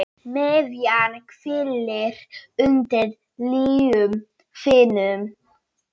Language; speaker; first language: Icelandic; non-native, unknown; Polish